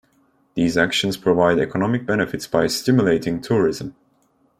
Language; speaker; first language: English; non-native, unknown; Turkish